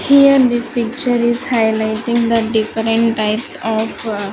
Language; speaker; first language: English; non-native, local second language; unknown